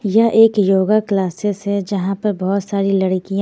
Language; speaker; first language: Hindi; native; Hindi